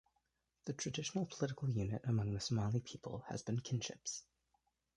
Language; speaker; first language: English; native; English